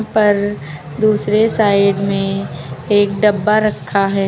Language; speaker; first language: Hindi; native; Hindi